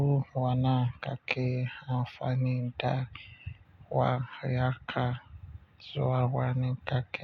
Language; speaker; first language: Hausa; non-native, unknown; Yoruba